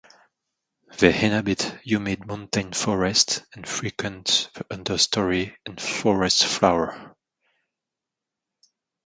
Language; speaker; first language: English; non-native, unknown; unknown